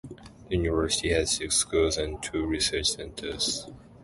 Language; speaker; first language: English; non-native, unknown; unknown